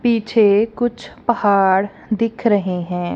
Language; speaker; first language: Hindi; non-native, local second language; Punjabi